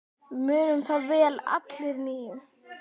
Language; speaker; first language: Icelandic; native; Icelandic